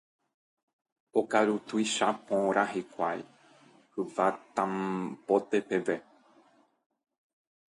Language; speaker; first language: Guarani; non-native, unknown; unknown